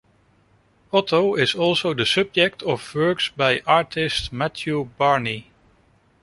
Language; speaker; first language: English; non-native, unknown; Dutch